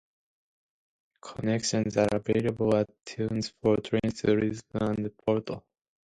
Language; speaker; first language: English; non-native, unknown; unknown